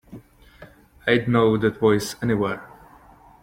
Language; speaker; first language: English; non-native, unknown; Czech